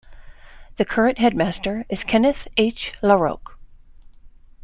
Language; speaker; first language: English; native; English